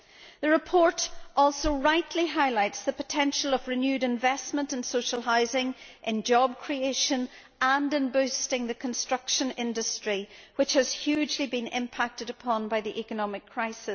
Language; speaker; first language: English; native; English